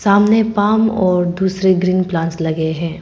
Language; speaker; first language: Hindi; non-native, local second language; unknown